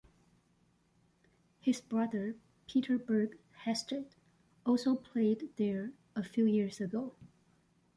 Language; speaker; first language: English; non-native, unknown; Chinese